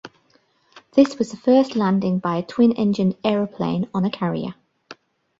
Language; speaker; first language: English; native; English